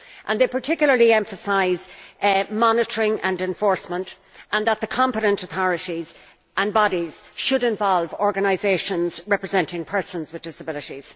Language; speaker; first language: English; native; English